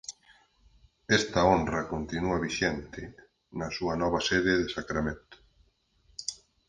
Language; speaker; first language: Galician; native; Galician